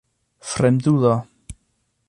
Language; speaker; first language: Esperanto; non-native, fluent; English